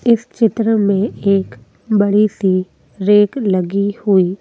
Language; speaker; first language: Hindi; native; Hindi